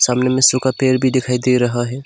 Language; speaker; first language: Hindi; non-native, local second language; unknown